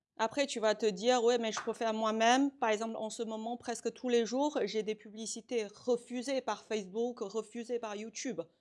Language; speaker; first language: French; non-native, fluent; Chinese